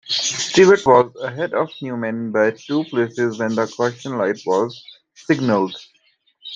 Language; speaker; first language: English; native; English